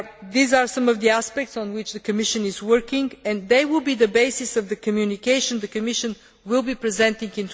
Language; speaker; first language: English; non-native, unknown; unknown